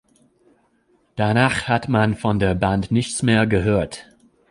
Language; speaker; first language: German; non-native, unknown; English